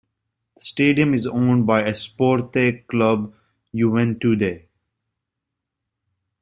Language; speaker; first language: English; native; English